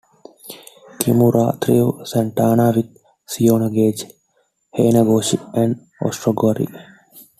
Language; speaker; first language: English; non-native, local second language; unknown